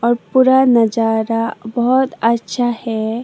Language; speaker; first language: Hindi; non-native, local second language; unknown